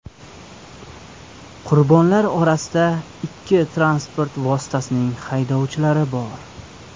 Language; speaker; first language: Uzbek; native; Uzbek